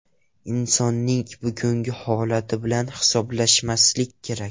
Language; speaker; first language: Uzbek; non-native, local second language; Russian